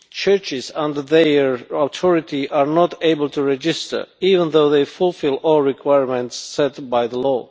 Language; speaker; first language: English; non-native, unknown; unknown